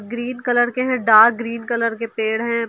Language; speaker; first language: Hindi; native; Hindi